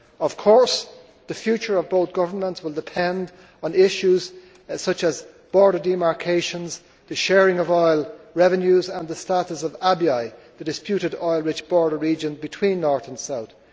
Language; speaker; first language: English; native; English